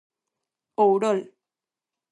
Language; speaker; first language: Galician; non-native, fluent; Spanish